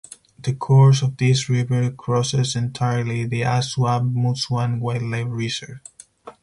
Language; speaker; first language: English; non-native, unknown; Spanish